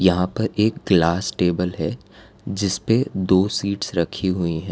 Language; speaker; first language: Hindi; non-native, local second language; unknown